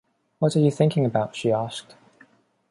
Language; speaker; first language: English; non-native, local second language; Cantonese